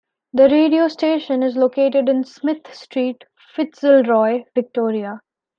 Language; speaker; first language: English; non-native, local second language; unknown